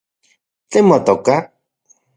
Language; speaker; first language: Central Puebla Nahuatl; non-native, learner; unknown